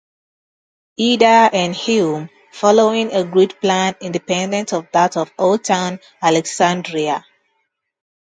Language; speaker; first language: English; non-native, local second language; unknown